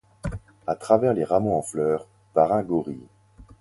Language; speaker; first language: French; native; French